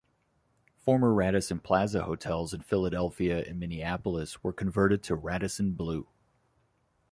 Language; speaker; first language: English; native; English